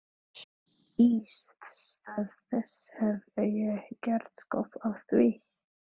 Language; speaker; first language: Icelandic; non-native, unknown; Filipino